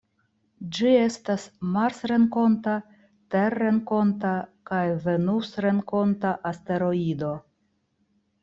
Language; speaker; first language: Esperanto; non-native, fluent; Russian